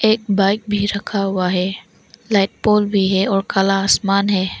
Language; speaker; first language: Hindi; non-native, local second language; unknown